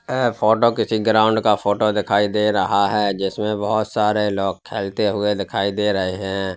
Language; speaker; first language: Hindi; native; Hindi